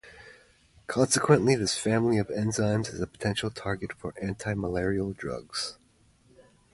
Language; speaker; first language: English; native; English